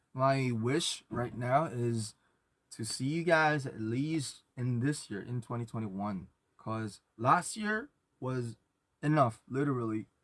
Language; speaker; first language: English; non-native, fluent; Korean